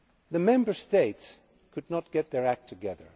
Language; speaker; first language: English; non-native, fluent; Finnish